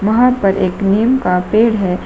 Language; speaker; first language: Hindi; native; Hindi